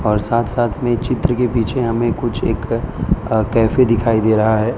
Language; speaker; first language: Hindi; non-native, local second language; Gujarati